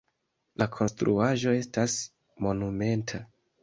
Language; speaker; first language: Esperanto; non-native, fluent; Kinyarwanda